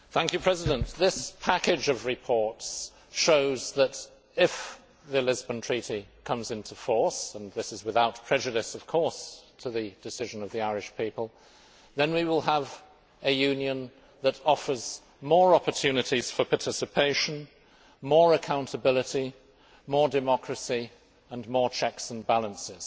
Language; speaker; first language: English; native; English